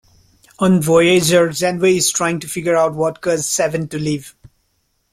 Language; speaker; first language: English; non-native, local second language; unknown